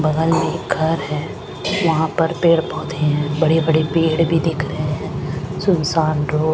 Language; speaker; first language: Hindi; non-native, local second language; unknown